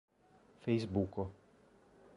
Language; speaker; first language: Esperanto; non-native, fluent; Italian